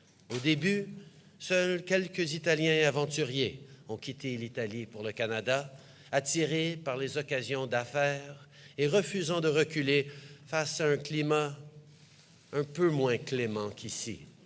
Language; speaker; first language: French; early bilingual, heritage; French